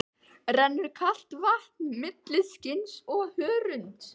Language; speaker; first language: Icelandic; native; Icelandic